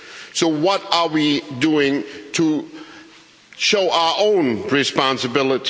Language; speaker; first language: English; non-native, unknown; German